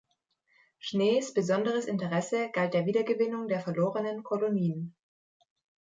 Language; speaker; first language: German; native; German